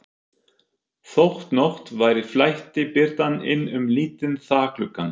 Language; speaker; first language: Icelandic; non-native, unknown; German